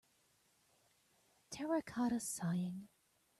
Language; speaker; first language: English; native; English